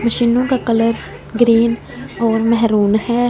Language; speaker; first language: Hindi; non-native, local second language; Punjabi